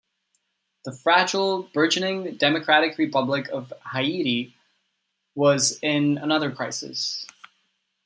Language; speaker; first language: English; non-native, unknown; Czech